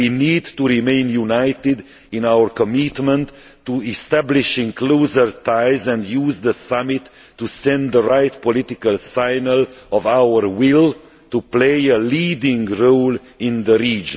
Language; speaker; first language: English; non-native, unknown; Hungarian